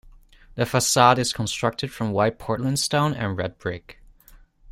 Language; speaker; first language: English; non-native, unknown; Dutch